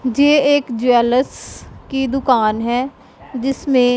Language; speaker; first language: Hindi; non-native, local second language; Punjabi